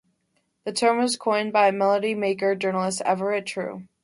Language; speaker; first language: English; native; English